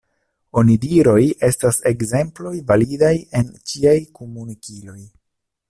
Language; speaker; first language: Esperanto; non-native, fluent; Italian